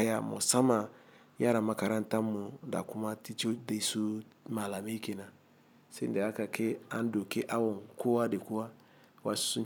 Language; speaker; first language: Hausa; non-native, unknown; Igbo